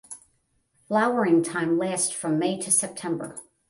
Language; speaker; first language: English; native; English